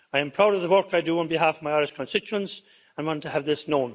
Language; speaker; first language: English; native; English